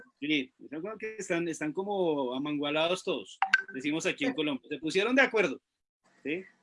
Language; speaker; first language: Spanish; native; Spanish